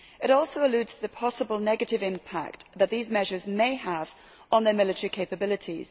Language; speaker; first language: English; native; English